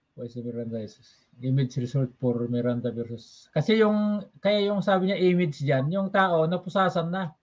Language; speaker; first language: Filipino; non-native, local second language; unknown